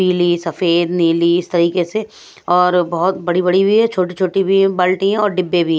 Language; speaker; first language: Hindi; non-native, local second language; Punjabi